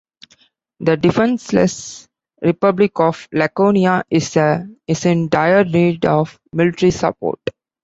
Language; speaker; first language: English; non-native, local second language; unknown